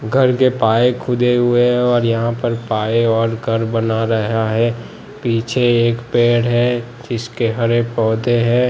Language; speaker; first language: Hindi; non-native, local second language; Gujarati